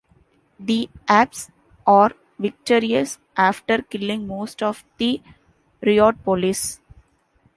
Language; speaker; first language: English; non-native, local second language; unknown